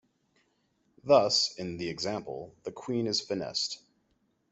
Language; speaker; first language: English; native; English